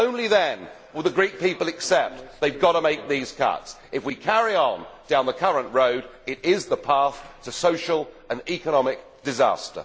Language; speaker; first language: English; native; English